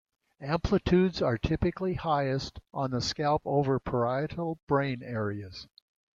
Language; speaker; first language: English; native; English